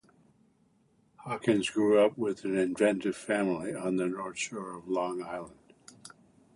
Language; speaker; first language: English; native; English